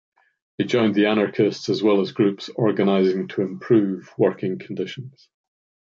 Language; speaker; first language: English; native; English